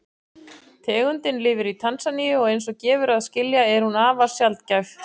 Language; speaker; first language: Icelandic; native; Icelandic